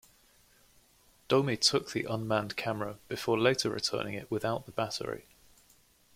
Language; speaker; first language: English; native; English